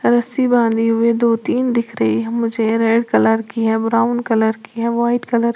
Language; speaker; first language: Hindi; native; Hindi